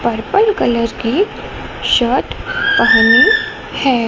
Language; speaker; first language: Hindi; non-native, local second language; Gujarati